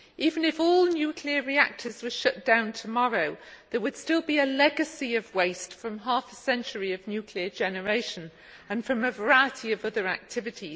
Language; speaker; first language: English; native; English